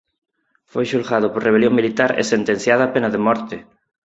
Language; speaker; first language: Galician; non-native, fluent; Spanish